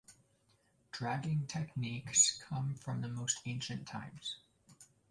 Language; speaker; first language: English; native; English